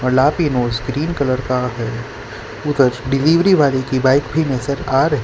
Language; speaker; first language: Hindi; non-native, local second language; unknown